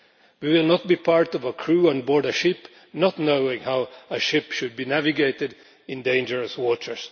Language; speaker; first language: English; non-native, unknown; Finnish